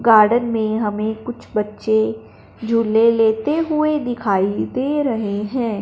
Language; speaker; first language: Hindi; non-native, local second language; Punjabi